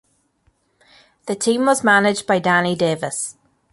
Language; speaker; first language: English; native; English